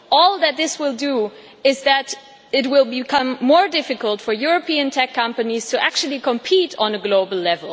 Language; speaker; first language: English; non-native, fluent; German